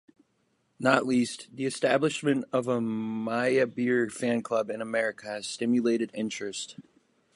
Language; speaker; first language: English; native; English